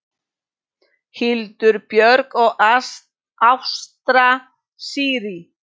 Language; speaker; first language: Icelandic; non-native, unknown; Polish